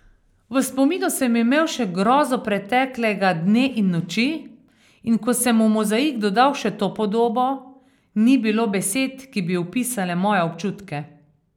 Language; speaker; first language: Slovenian; native; Slovenian